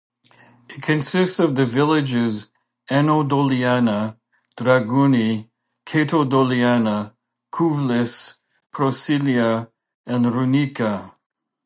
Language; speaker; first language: English; native; English